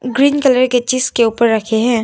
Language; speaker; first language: Hindi; non-native, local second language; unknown